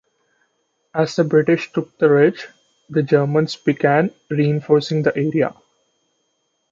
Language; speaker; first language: English; non-native, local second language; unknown